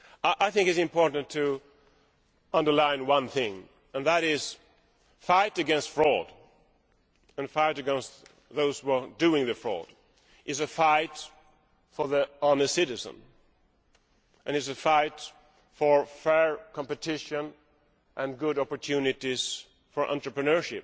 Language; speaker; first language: English; non-native, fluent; Swedish